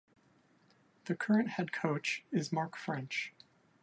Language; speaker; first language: English; native; English